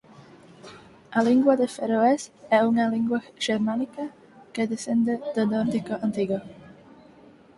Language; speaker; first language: Galician; non-native, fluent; Spanish